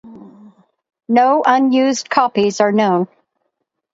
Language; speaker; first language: English; native; English